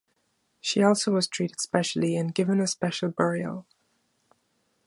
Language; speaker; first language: English; non-native, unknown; German